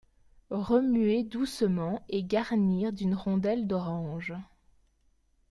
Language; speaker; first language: French; native; French